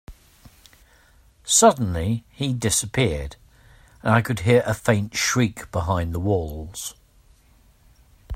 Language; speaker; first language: English; native; English